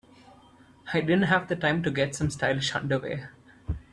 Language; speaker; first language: English; non-native, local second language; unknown